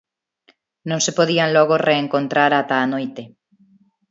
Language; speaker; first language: Galician; non-native, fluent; Spanish